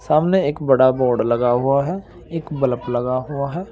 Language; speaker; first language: Hindi; native; Hindi